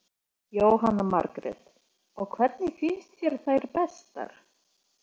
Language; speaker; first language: Icelandic; non-native, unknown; Polish